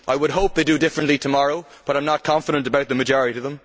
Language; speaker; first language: English; native; English